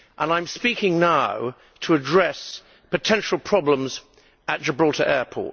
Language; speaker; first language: English; native; English